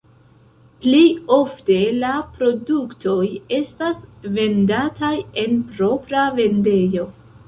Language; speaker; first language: Esperanto; non-native, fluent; Central Kurdish